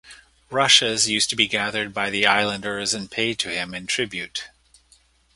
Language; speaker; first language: English; native; English